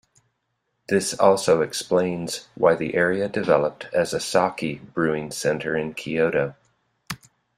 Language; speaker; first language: English; native; English